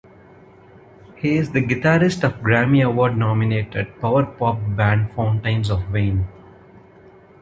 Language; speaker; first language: English; non-native, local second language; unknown